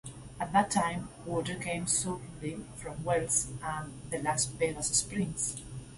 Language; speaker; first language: English; non-native, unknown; Basque